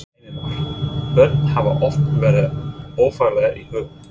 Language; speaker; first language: Icelandic; non-native, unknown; English